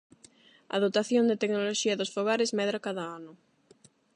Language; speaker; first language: Galician; non-native, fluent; Spanish